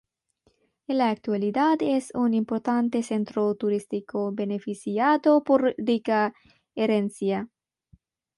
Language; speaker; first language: Spanish; non-native, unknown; Bangla